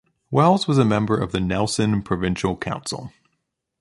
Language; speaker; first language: English; native; English